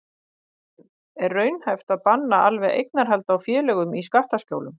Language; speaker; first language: Icelandic; native; Icelandic